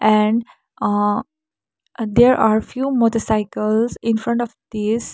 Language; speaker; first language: English; non-native, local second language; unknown